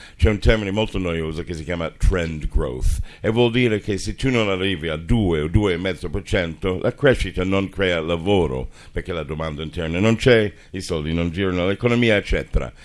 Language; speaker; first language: Italian; non-native, fluent; English